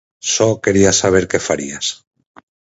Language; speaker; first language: Galician; native; Galician